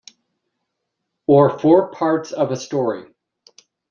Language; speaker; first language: English; native; English